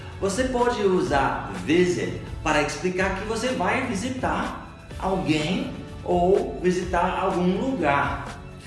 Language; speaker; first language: Portuguese; non-native, fluent; English